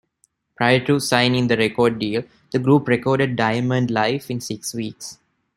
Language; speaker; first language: English; non-native, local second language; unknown